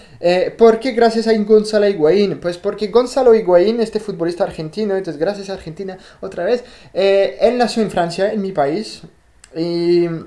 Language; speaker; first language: Spanish; non-native, fluent; French